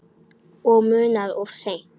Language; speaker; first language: Icelandic; non-native, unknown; Polish